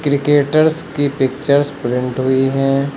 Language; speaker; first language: Hindi; native; Hindi